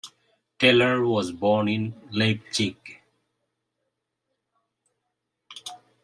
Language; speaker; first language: English; non-native, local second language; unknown